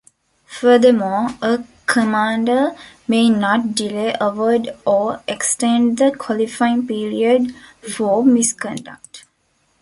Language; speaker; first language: English; non-native, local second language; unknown